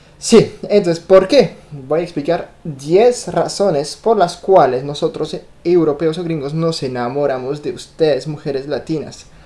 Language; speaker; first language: Spanish; non-native, fluent; French